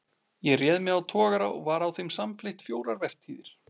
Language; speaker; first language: Icelandic; native; Icelandic